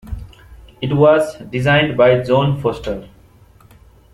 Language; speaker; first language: English; non-native, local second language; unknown